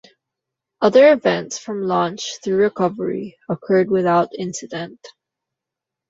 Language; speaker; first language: English; non-native, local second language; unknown